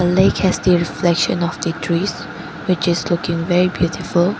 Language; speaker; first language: English; non-native, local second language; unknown